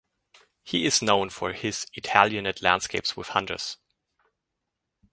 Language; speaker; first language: English; native; English